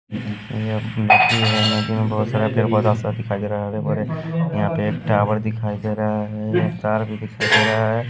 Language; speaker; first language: Hindi; non-native, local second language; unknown